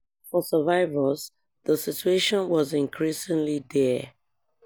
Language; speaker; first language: English; non-native, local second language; Yoruba